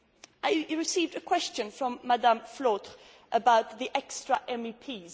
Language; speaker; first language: English; non-native, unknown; Swedish